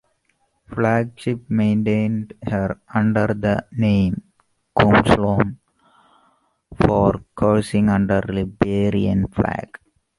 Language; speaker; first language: English; non-native, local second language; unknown